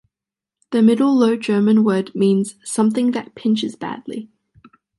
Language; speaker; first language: English; native; English